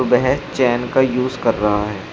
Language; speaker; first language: Hindi; native; Hindi